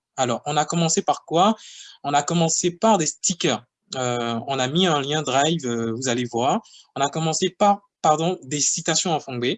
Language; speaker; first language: French; non-native, local second language; Fon